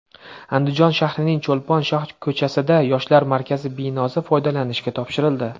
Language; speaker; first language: Uzbek; native; Uzbek